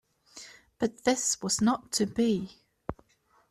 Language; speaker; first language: English; native; English